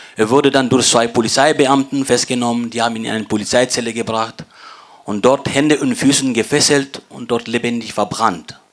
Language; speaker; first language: German; non-native, fluent; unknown